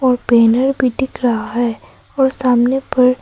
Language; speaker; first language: Hindi; non-native, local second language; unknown